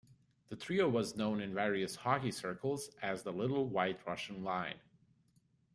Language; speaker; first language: English; native; English